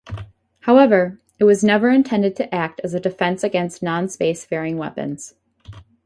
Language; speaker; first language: English; native; English